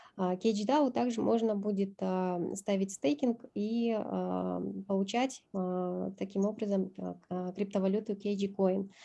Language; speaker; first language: Russian; non-native, local second language; Kyrgyz